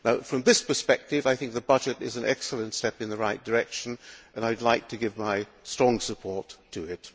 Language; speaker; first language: English; non-native, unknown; Hungarian